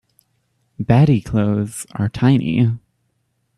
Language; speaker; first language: English; native; English